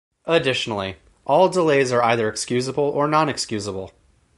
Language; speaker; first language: English; native; English